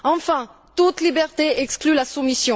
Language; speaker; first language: French; non-native, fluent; Bulgarian